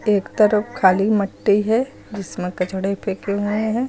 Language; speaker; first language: Hindi; native; Hindi